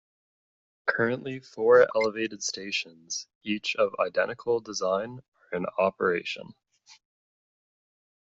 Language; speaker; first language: English; native; English